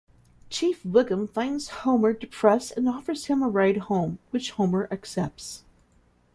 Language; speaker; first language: English; native; English